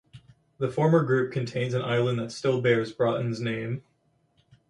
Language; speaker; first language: English; native; English